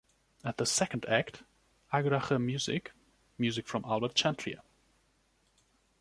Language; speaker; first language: English; non-native, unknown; German